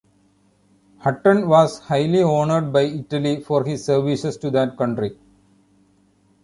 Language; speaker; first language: English; non-native, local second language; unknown